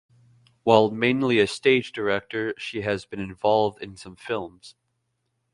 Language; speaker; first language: English; native; English